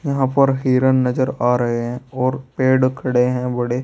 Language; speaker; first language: Hindi; native; Hindi